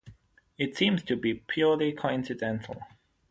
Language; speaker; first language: English; non-native, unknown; German